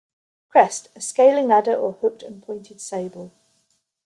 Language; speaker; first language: English; native; English